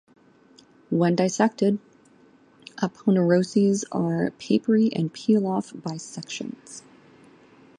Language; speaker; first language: English; native; English